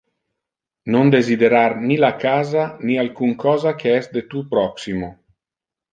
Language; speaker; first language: Interlingua; non-native, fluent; Italian